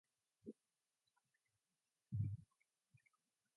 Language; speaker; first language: English; non-native, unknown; Mongolian